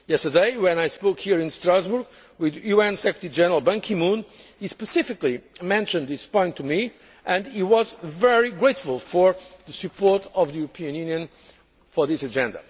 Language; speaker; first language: English; non-native, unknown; Portuguese